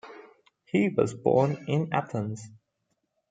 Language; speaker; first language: English; non-native, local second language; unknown